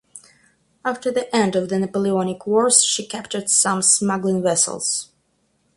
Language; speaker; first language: English; non-native, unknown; Russian